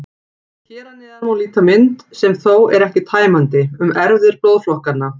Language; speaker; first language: Icelandic; native; Icelandic